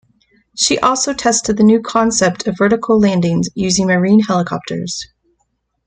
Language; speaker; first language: English; native; English